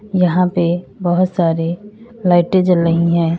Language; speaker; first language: Hindi; native; Hindi